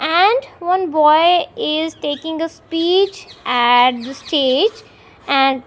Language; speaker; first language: English; non-native, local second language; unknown